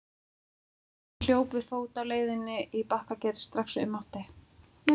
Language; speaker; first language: Icelandic; native; Icelandic